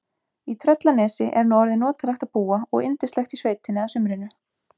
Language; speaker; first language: Icelandic; native; Icelandic